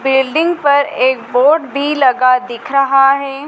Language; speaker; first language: Hindi; native; Hindi